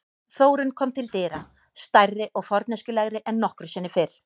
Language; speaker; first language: Icelandic; native; Icelandic